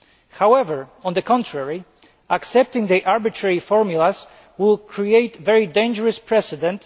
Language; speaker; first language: English; non-native, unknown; Polish